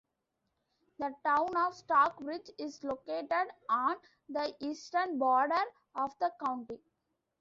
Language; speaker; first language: English; non-native, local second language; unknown